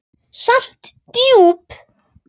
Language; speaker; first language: Icelandic; native; Icelandic